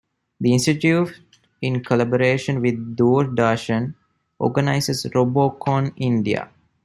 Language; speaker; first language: English; non-native, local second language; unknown